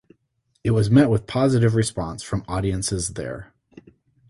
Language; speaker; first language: English; native; English